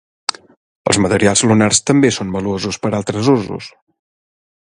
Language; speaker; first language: Catalan; native; Catalan